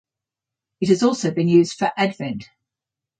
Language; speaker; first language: English; native; English